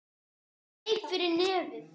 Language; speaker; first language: Icelandic; native; Icelandic